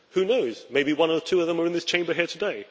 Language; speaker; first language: English; native; English